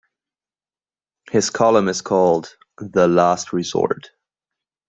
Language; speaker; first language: English; non-native, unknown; German